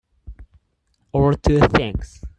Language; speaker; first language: English; non-native, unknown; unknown